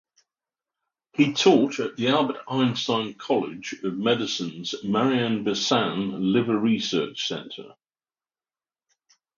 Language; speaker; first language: English; native; English